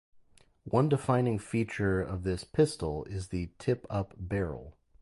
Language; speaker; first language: English; native; English